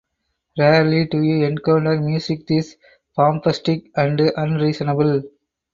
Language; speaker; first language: English; non-native, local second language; Tamil